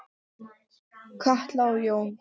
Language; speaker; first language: Icelandic; non-native, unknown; English